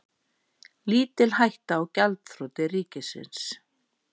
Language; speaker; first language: Icelandic; native; Icelandic